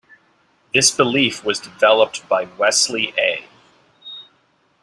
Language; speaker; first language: English; native; English